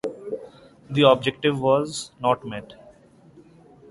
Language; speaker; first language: English; non-native, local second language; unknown